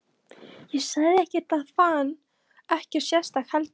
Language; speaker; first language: Icelandic; non-native, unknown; Polish